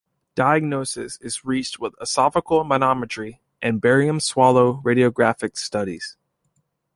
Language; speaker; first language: English; native; English